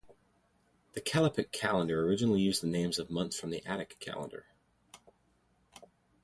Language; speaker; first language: English; native; English